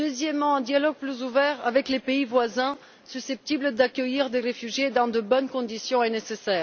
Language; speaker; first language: French; non-native, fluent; Bulgarian